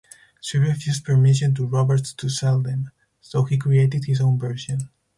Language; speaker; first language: English; non-native, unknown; Spanish